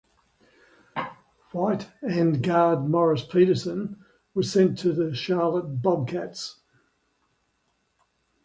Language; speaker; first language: English; native; English